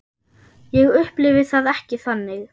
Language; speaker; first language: Icelandic; non-native, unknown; German